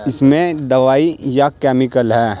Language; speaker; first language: Hindi; native; Hindi